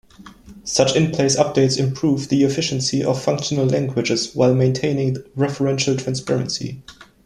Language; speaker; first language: English; non-native, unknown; German